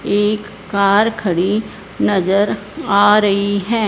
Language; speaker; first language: Hindi; non-native, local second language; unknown